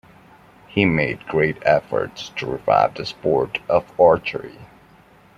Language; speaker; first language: English; non-native, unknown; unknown